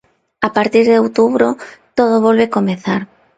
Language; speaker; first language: Galician; non-native, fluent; Spanish